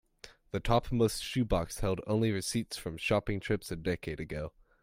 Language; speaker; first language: English; native; English